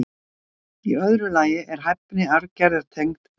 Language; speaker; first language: Icelandic; native; Icelandic